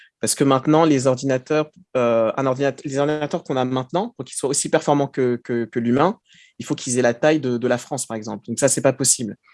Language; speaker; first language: French; early bilingual, other home language; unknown